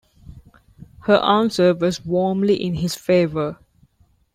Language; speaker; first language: English; non-native, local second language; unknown